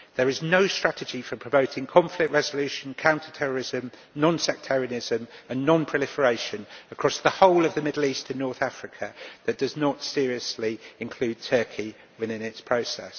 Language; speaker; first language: English; native; English